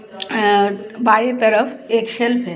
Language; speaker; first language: Hindi; non-native, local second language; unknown